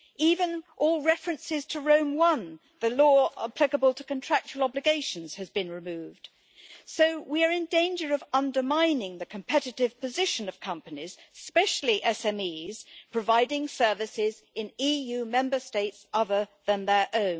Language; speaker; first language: English; native; English